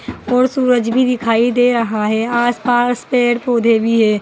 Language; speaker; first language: Hindi; native; Hindi